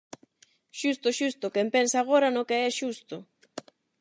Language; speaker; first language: Galician; non-native, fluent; Spanish